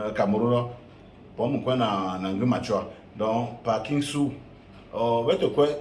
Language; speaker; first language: French; non-native, local second language; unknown